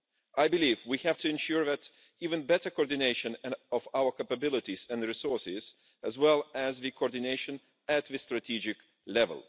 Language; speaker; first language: English; non-native, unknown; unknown